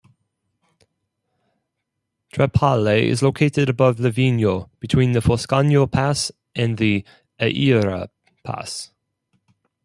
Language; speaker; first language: English; non-native, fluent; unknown